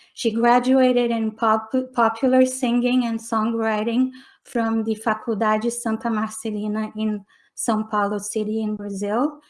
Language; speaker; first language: English; non-native, fluent; Portuguese